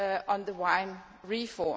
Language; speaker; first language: English; non-native, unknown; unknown